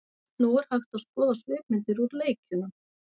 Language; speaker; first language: Icelandic; native; Icelandic